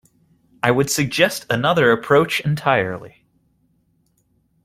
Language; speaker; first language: English; native; English